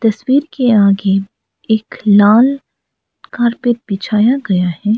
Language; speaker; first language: Hindi; non-native, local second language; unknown